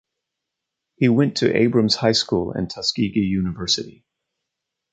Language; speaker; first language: English; native; English